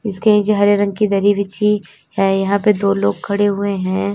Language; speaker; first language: Hindi; native; Hindi